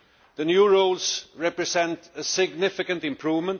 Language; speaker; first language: English; non-native, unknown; Swedish